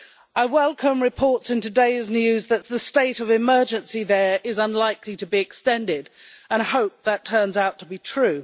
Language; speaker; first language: English; native; English